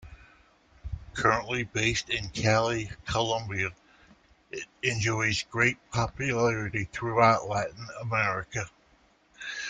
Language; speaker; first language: English; native; English